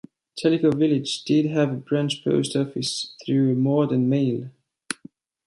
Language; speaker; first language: English; non-native, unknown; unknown